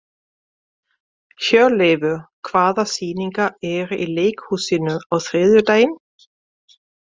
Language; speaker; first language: Icelandic; non-native, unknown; German